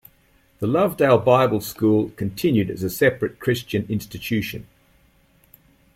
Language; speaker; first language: English; native; English